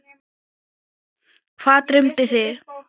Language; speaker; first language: Icelandic; non-native, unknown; Thai